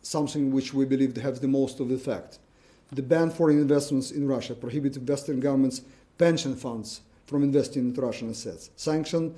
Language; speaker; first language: English; non-native, fluent; Ukrainian